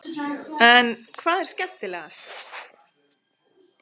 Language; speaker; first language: Icelandic; native; Icelandic